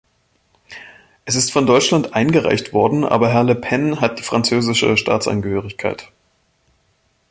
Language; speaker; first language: German; native; German